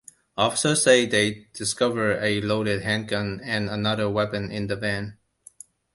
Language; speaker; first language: English; non-native, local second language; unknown